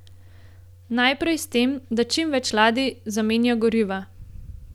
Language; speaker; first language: Slovenian; native; Slovenian